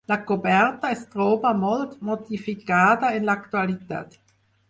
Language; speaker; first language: Catalan; non-native, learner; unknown